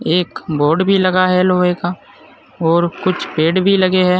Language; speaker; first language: Hindi; native; Hindi